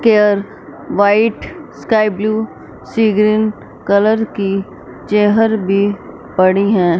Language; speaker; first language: Hindi; non-native, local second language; Punjabi